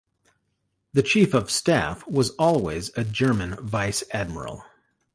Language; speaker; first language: English; native; English